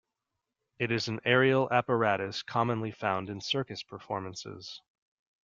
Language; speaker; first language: English; native; English